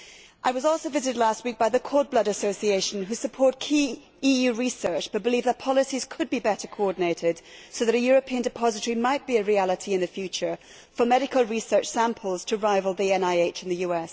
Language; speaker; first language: English; native; English